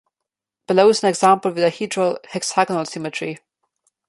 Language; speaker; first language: English; non-native, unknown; Slovenian